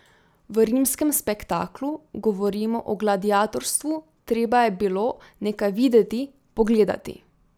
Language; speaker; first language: Slovenian; native; Slovenian